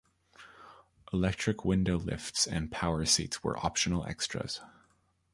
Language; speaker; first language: English; native; English